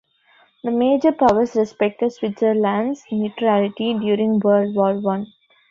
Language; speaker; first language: English; non-native, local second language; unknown